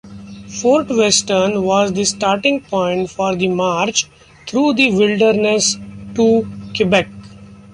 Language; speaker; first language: English; non-native, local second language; Marathi